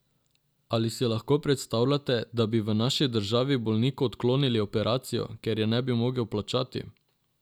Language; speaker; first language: Slovenian; non-native, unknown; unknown